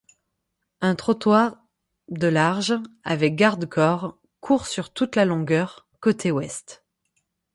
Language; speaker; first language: French; native; French